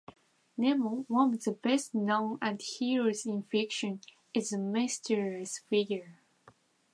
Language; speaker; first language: English; non-native, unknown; Japanese